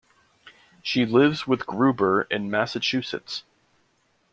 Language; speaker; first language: English; native; English